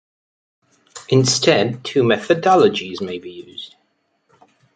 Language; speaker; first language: English; native; English